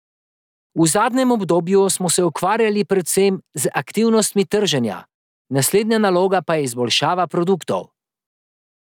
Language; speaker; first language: Slovenian; native; Slovenian